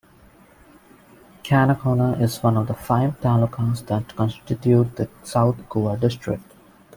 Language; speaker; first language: English; non-native, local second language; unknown